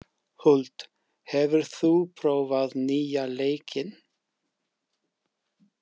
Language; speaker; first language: Icelandic; non-native, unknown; English